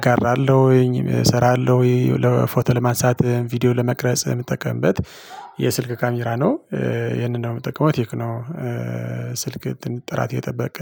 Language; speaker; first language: Amharic; non-native, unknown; Tigrinya